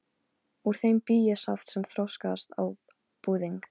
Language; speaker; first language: Icelandic; non-native, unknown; Polish